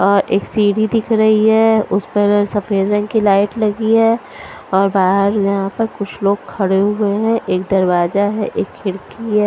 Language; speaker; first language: Hindi; non-native, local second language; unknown